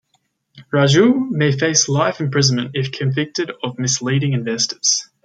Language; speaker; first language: English; native; English